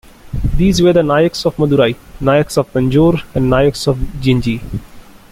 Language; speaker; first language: English; non-native, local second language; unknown